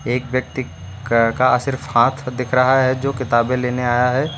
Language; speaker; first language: Hindi; native; Hindi